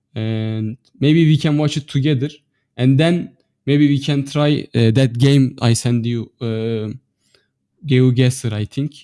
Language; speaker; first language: English; non-native, fluent; Turkish